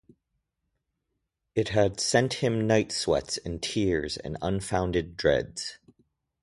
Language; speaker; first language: English; native; English